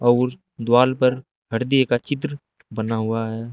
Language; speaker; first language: Hindi; native; Hindi